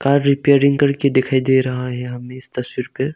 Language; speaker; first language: Hindi; non-native, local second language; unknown